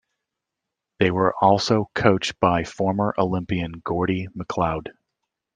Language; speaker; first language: English; native; English